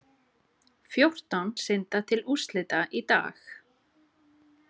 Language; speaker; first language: Icelandic; native; Icelandic